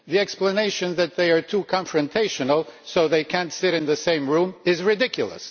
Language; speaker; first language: English; non-native, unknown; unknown